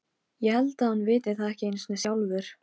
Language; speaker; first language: Icelandic; non-native, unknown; Polish